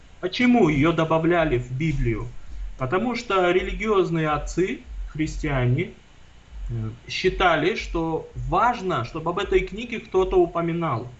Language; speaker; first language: Russian; non-native, local second language; Armenian